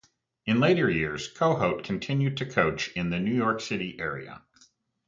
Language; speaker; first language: English; native; English